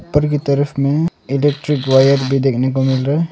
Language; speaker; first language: Hindi; non-native, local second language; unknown